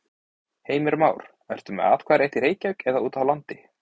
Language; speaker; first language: Icelandic; native; Icelandic